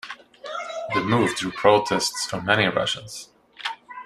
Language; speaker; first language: English; non-native, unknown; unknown